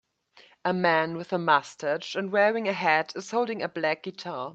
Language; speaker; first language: English; native; English